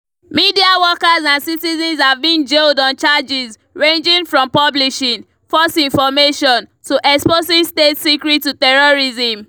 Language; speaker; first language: English; non-native, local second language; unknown